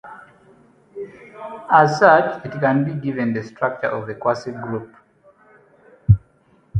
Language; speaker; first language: English; non-native, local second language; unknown